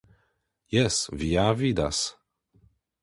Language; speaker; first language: Esperanto; non-native, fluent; Polish